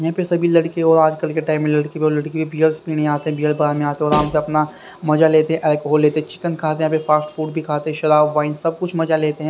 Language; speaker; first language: Hindi; native; Hindi